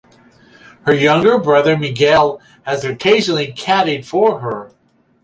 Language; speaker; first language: English; native; English